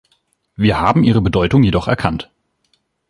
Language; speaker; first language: German; native; German